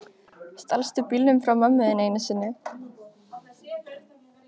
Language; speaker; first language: Icelandic; native; Icelandic